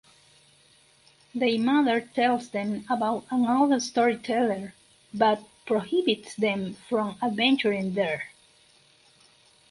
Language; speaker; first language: English; non-native, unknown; Spanish